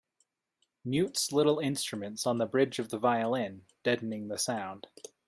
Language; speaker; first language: English; native; English